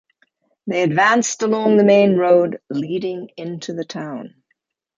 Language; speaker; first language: English; native; English